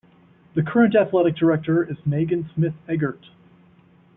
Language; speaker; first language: English; native; English